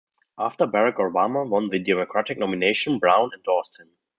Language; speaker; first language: English; non-native, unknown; German